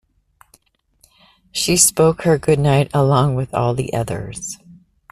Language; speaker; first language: English; native; English